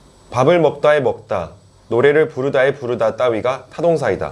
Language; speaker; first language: Korean; early bilingual, heritage; Korean